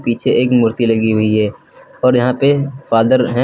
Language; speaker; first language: Hindi; native; Hindi